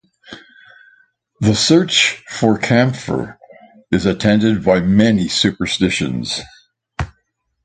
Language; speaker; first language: English; native; English